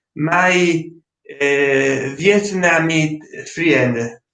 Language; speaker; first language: English; non-native, learner; Italian